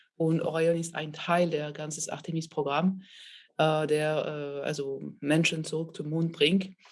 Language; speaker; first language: German; non-native, fluent; French